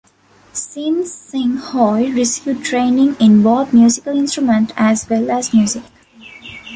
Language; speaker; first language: English; non-native, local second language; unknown